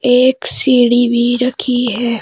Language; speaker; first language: Hindi; native; Hindi